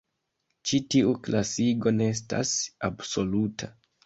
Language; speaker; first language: Esperanto; non-native, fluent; Kinyarwanda